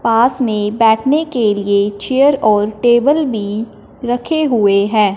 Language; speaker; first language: Hindi; non-native, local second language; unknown